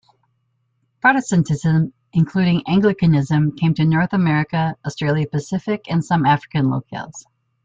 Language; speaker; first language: English; native; English